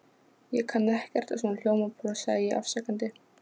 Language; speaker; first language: Icelandic; non-native, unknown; Polish